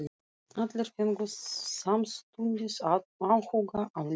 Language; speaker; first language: Icelandic; non-native, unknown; Russian